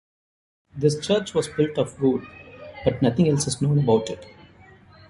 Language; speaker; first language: English; non-native, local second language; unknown